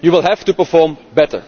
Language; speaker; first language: English; non-native, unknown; Dutch